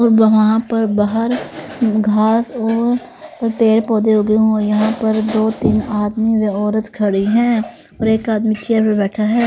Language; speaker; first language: Hindi; native; Hindi